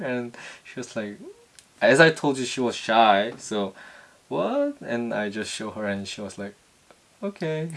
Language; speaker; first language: English; non-native, learner; Korean